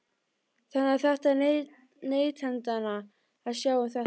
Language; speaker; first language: Icelandic; native; Icelandic